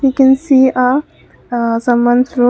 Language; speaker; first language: English; non-native, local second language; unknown